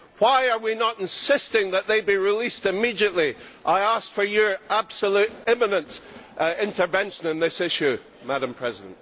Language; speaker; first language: English; native; English